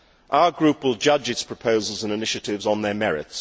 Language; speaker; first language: English; native; English